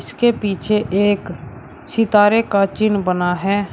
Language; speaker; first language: Hindi; native; Hindi